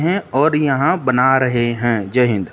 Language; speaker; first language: Hindi; native; Hindi